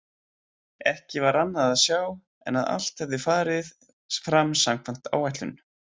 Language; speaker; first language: Icelandic; native; Icelandic